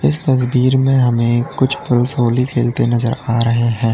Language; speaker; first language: Hindi; native; Hindi